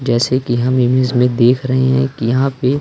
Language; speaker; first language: Hindi; native; Hindi